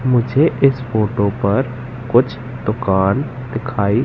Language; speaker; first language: Hindi; native; Hindi